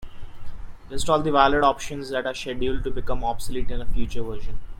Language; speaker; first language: English; non-native, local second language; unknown